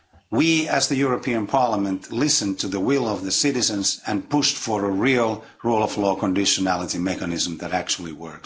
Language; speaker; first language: English; non-native, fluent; Finnish